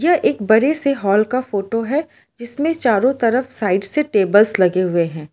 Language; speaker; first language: Hindi; non-native, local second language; Gujarati